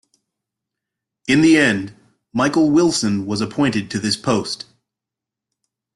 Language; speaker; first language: English; native; English